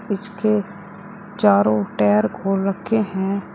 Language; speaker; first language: Hindi; native; Hindi